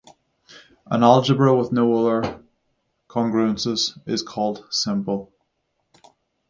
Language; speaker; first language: English; native; English